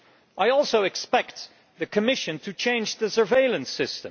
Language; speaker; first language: English; non-native, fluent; Dutch